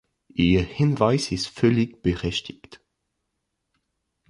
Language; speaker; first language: German; non-native, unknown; French